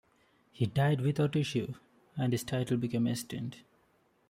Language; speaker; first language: English; non-native, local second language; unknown